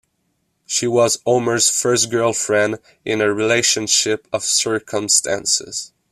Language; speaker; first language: English; non-native, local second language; French